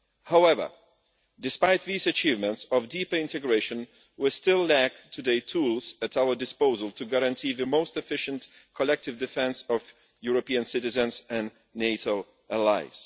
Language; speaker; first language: English; non-native, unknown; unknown